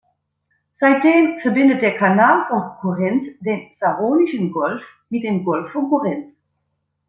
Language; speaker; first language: German; non-native, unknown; Dutch